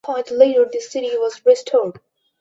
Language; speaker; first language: English; non-native, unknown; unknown